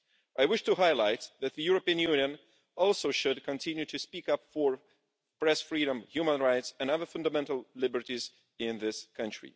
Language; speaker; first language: English; non-native, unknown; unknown